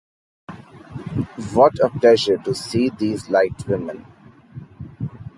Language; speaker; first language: English; non-native, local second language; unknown